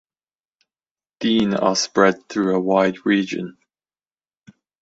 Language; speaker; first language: English; native; English